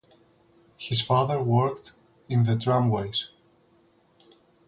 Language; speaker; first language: English; non-native, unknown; Greek